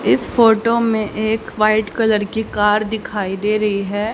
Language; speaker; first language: Hindi; native; Hindi